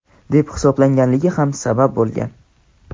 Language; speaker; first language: Uzbek; non-native, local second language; Tajik